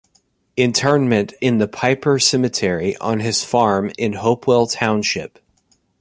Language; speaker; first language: English; native; English